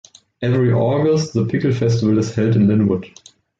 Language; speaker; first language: English; non-native, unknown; German